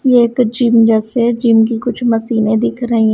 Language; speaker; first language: Hindi; non-native, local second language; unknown